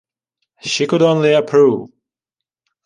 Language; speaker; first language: English; non-native, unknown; Ukrainian